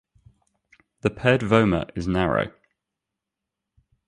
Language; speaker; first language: English; native; English